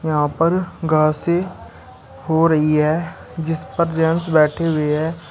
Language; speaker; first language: Hindi; native; Hindi